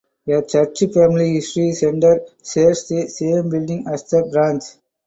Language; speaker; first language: English; non-native, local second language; Tamil